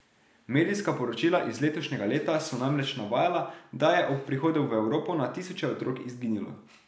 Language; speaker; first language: Slovenian; native; Slovenian